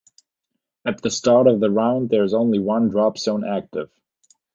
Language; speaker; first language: English; non-native, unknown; German